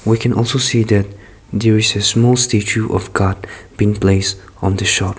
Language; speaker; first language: English; non-native, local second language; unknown